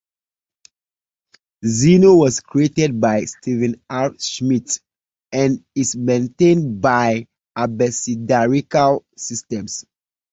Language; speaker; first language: English; native; English